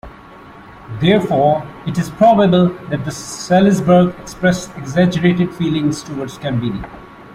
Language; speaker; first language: English; non-native, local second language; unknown